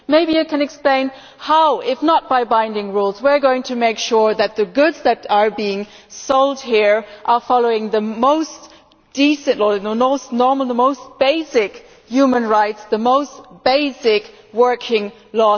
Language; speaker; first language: English; non-native, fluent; German